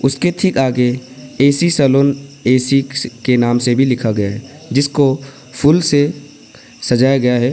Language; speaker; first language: Hindi; non-native, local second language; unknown